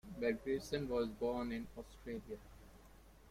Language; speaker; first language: English; non-native, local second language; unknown